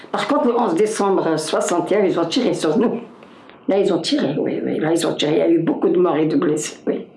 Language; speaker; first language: French; non-native, local second language; Arabic